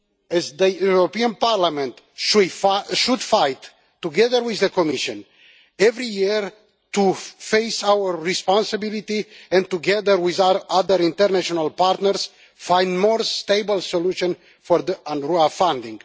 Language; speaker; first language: English; non-native, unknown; Romanian